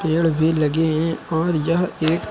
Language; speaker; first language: Hindi; native; Hindi